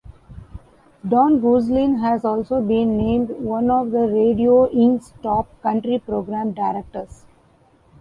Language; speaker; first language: English; non-native, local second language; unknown